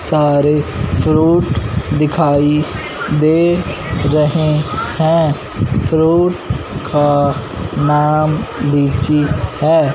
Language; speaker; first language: Hindi; non-native, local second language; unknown